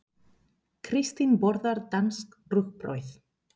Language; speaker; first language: Icelandic; non-native, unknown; Spanish